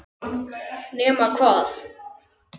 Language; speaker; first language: Icelandic; native; Icelandic